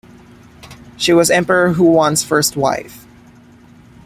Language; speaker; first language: English; non-native, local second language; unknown